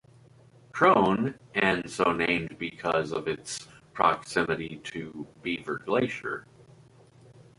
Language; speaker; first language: English; native; English